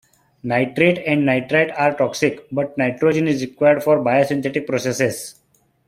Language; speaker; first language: English; non-native, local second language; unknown